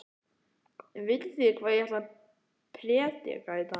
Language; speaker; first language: Icelandic; native; Icelandic